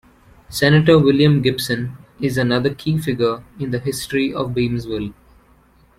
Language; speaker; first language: English; non-native, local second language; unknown